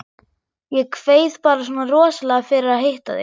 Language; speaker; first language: Icelandic; non-native, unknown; German